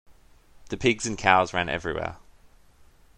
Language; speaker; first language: English; native; English